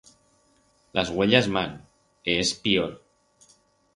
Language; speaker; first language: Aragonese; non-native, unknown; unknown